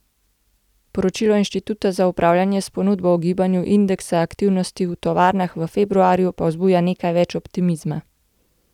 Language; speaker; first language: Slovenian; native; Slovenian